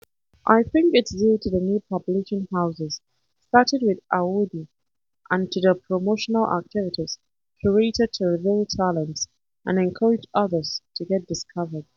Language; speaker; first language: English; non-native, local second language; Hausa